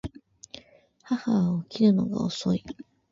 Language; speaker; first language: Japanese; native; Japanese